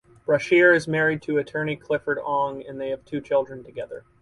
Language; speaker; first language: English; native; English